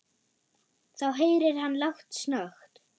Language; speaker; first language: Icelandic; non-native, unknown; German